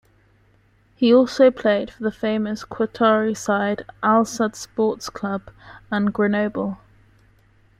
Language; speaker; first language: English; native; English